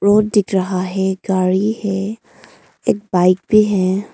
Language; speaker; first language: Hindi; early bilingual, other home language; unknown